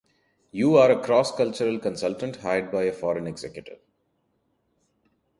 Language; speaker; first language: English; non-native, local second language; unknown